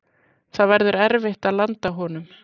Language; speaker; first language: Icelandic; native; Icelandic